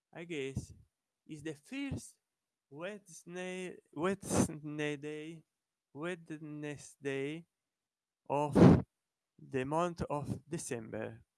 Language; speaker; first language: English; non-native, learner; Italian